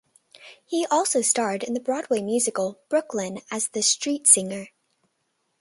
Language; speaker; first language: English; native; English